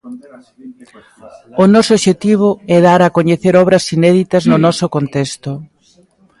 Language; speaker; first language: Galician; native; Galician